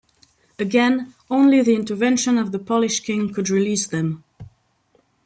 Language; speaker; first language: English; non-native, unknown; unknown